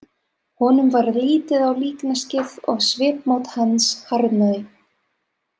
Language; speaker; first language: Icelandic; non-native, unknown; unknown